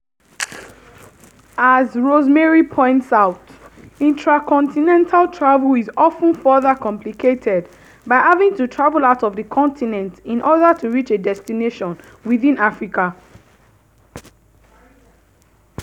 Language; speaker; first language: English; non-native, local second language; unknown